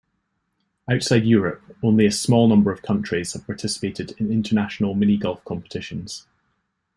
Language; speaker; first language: English; native; English